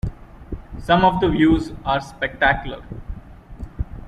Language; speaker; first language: English; non-native, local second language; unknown